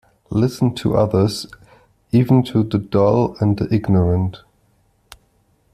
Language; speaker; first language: English; non-native, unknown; German